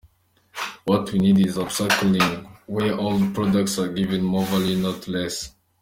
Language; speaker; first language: English; non-native, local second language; Kinyarwanda